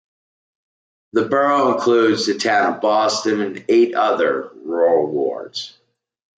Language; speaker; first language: English; native; English